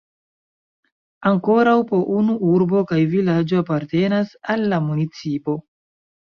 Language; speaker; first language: Esperanto; non-native, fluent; Chinese